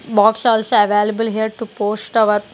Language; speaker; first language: English; non-native, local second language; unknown